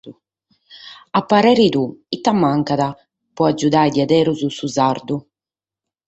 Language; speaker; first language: Sardinian; native; Sardinian